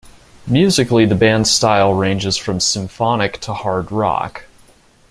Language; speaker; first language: English; native; English